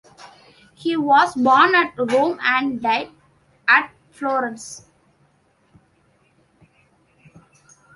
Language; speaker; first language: English; non-native, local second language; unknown